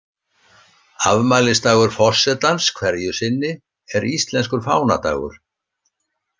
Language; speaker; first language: Icelandic; native; Icelandic